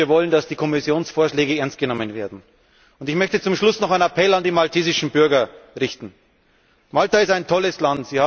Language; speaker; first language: German; native; German